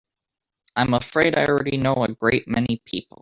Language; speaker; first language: English; native; English